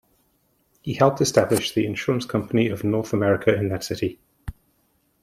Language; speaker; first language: English; native; English